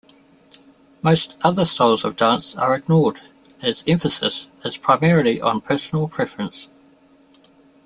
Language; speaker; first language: English; native; English